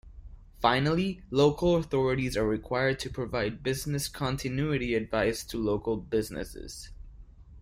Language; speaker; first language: English; non-native, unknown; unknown